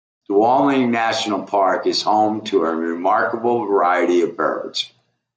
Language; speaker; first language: English; native; English